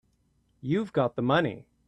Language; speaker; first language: English; native; English